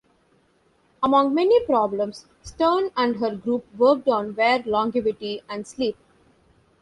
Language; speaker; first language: English; non-native, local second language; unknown